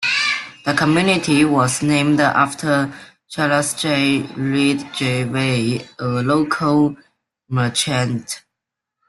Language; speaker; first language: English; non-native, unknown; Chinese